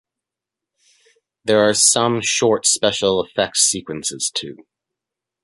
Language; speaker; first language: English; native; English